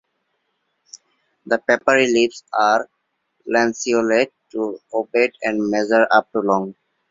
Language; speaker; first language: English; non-native, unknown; Bangla